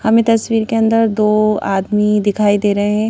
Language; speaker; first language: Hindi; native; Hindi